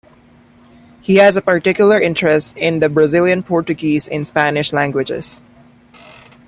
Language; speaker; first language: English; non-native, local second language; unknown